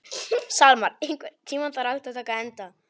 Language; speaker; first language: Icelandic; non-native, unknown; Polish